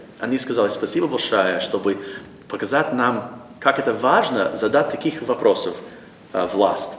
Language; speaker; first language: Russian; non-native, learner; English